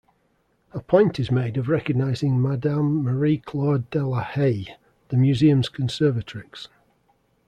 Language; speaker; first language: English; native; English